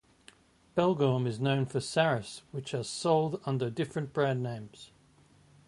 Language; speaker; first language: English; native; English